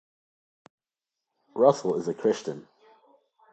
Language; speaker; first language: English; native; English